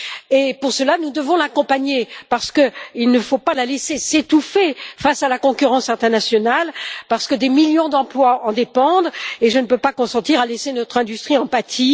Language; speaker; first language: French; native; French